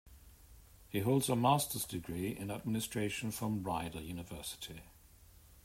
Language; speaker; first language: English; native; English